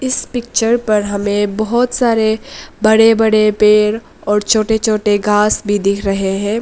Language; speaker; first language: Hindi; early bilingual, other home language; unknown